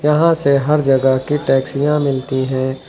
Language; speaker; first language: Hindi; native; Hindi